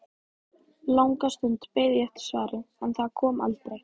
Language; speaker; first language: Icelandic; native; Icelandic